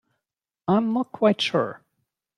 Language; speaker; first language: English; non-native, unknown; German